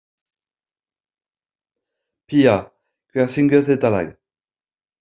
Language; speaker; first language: Icelandic; non-native, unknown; French